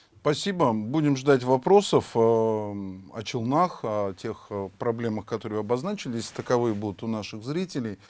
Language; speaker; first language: Russian; native; Russian